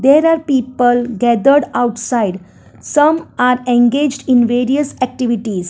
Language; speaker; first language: English; non-native, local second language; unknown